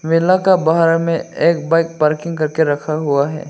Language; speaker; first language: Hindi; non-native, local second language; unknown